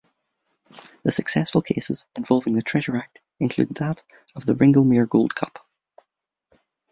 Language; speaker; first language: English; native; English